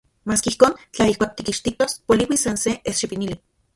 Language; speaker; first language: Central Puebla Nahuatl; non-native, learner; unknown